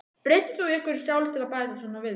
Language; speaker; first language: Icelandic; native; Icelandic